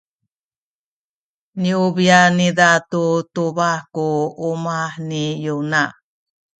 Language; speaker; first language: Sakizaya; native; Sakizaya